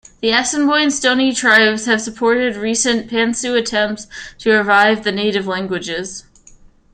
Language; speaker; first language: English; native; English